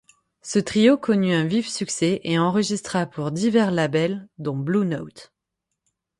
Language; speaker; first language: French; native; French